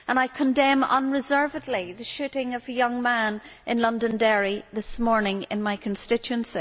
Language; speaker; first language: English; native; English